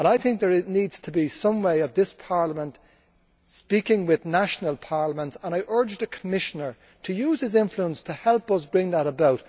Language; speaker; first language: English; native; English